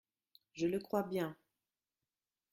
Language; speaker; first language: French; non-native, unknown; German